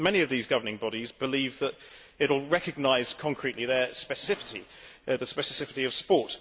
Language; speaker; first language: English; native; English